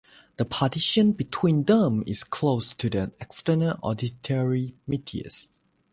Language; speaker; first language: English; non-native, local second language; Chinese